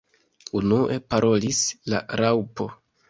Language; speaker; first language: Esperanto; non-native, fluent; Kinyarwanda